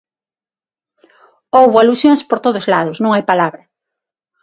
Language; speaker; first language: Galician; non-native, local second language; Spanish